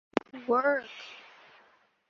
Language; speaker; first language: English; non-native, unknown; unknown